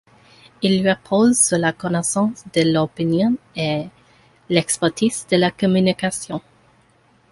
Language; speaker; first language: French; non-native, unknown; English